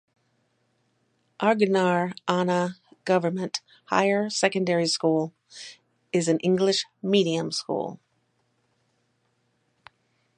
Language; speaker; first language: English; native; English